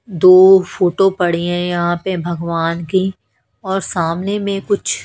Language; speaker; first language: Hindi; native; Hindi